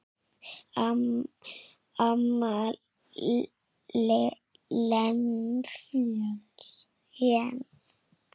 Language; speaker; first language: Icelandic; native; Icelandic